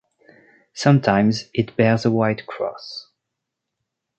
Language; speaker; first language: English; non-native, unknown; French